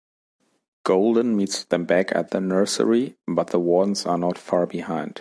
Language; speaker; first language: English; non-native, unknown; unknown